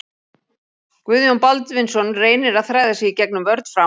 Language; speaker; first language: Icelandic; native; Icelandic